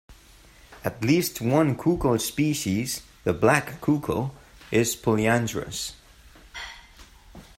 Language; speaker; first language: English; non-native, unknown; Spanish